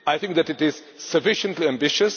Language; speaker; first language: English; non-native, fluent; Czech